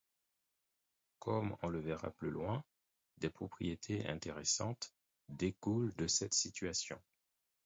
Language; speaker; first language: French; non-native, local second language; Haitian Creole